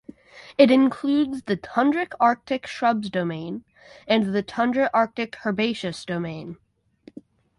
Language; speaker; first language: English; native; English